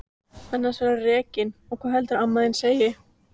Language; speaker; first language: Icelandic; native; Icelandic